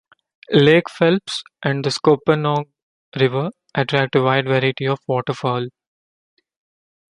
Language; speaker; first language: English; non-native, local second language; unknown